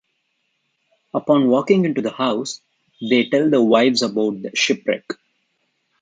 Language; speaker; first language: English; non-native, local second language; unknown